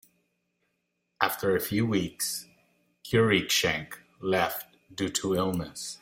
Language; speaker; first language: English; non-native, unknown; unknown